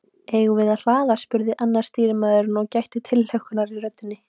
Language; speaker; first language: Icelandic; native; Icelandic